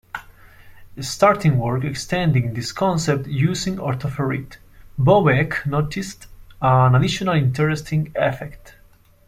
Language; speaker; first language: English; non-native, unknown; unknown